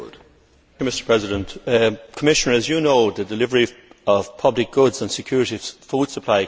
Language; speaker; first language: English; native; English